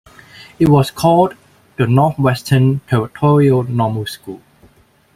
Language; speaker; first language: English; non-native, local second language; Cantonese